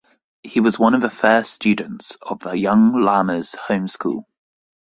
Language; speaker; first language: English; native; English